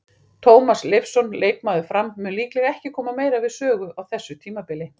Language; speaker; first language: Icelandic; native; Icelandic